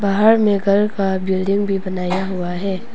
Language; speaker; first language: Hindi; non-native, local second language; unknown